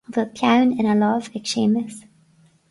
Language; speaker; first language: Irish; non-native, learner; English